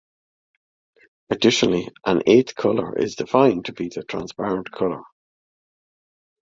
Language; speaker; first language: English; native; English